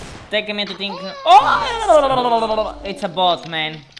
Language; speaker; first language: English; non-native, learner; Portuguese